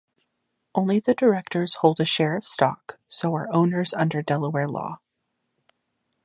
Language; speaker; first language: English; native; English